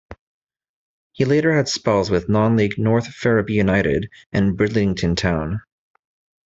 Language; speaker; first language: English; native; English